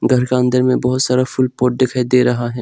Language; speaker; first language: Hindi; non-native, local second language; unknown